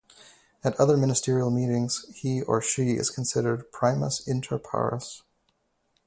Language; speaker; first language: English; native; English